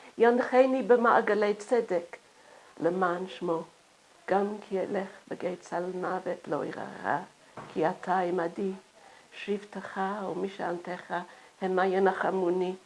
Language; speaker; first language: Hebrew; non-native, fluent; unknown